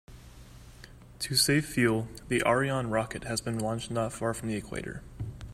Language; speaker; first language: English; native; English